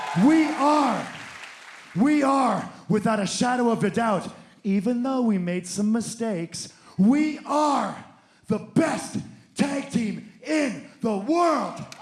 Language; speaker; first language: English; native; English